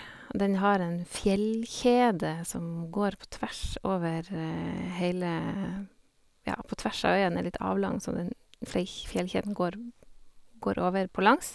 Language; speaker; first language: Norwegian; native; Norwegian